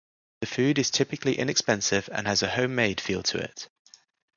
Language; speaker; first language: English; native; English